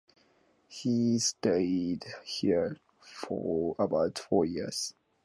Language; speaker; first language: English; non-native, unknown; Japanese